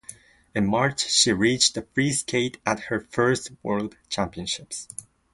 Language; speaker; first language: English; non-native, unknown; Japanese